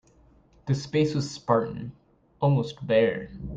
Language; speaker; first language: English; native; English